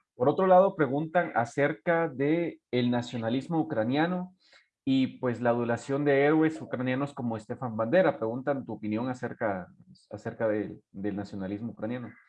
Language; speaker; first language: Spanish; native; Spanish